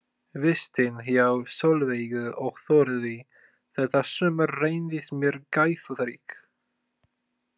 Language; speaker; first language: Icelandic; non-native, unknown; Polish